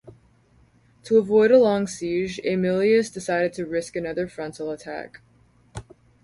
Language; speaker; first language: English; native; English